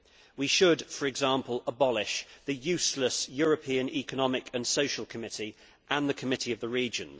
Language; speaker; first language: English; native; English